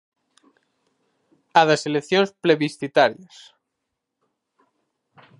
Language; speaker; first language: Galician; native; Galician